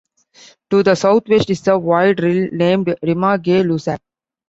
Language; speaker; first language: English; non-native, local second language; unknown